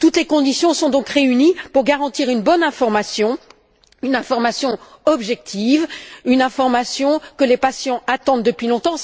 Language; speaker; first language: French; native; French